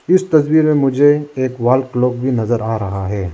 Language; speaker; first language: Hindi; non-native, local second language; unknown